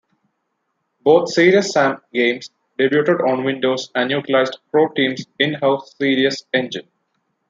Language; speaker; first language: English; non-native, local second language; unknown